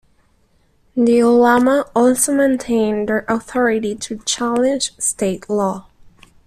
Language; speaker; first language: English; non-native, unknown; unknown